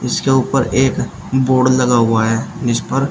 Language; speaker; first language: Hindi; native; Hindi